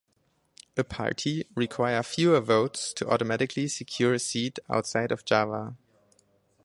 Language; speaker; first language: English; non-native, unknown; German